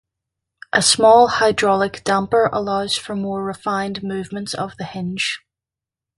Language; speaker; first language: English; native; English